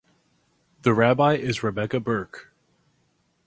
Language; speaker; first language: English; native; English